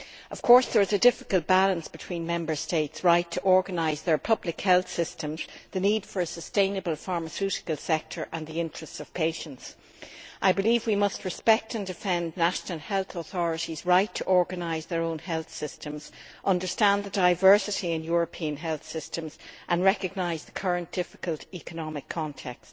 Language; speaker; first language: English; native; English